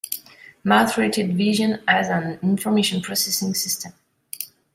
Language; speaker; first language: English; non-native, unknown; French